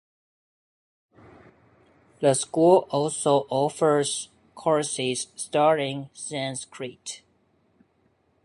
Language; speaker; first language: English; non-native, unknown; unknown